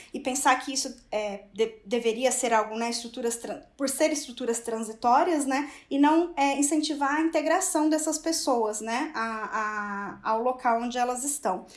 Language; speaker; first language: Portuguese; native; Portuguese